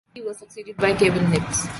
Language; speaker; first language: English; non-native, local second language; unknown